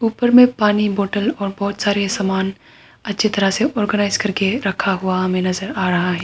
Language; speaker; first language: Hindi; non-native, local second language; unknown